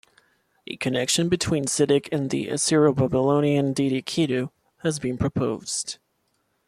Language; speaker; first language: English; non-native, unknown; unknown